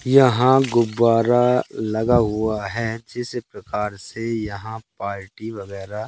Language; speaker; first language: Hindi; native; Hindi